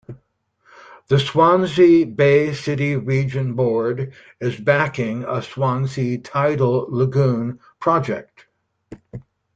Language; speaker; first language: English; native; English